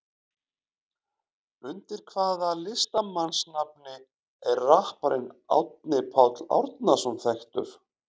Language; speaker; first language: Icelandic; native; Icelandic